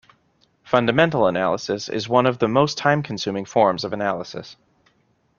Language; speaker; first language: English; native; English